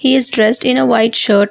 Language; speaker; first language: English; non-native, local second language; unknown